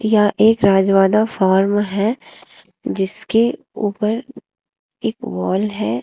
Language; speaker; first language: Hindi; native; Hindi